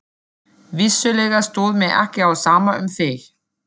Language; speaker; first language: Icelandic; non-native, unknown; German